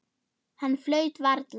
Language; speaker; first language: Icelandic; non-native, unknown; German